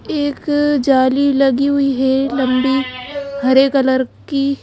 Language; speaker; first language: Hindi; native; Hindi